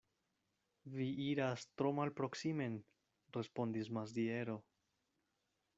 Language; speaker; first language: Esperanto; non-native, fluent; Spanish